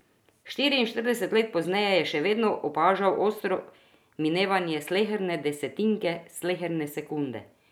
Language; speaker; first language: Slovenian; non-native, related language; Croatian